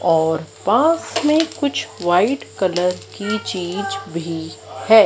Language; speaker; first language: Hindi; native; Hindi